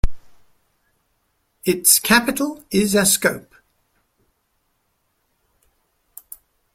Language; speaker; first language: English; native; English